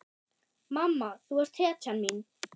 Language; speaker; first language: Icelandic; non-native, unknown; German